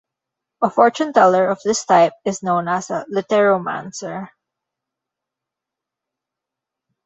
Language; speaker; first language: English; non-native, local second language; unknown